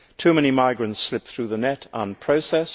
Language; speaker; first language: English; native; English